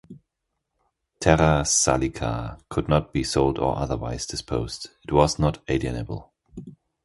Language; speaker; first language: English; non-native, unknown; German